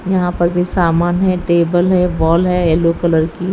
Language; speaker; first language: Hindi; native; Hindi